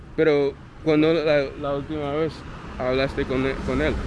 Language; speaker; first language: Spanish; non-native, fluent; English